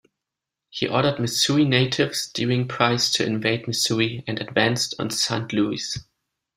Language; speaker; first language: English; non-native, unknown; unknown